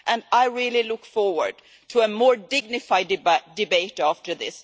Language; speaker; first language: English; non-native, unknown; Swedish